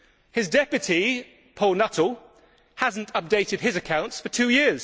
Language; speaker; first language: English; native; English